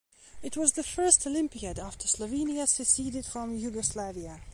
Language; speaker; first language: English; non-native, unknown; Belarusian